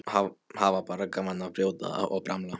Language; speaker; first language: Icelandic; non-native, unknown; Polish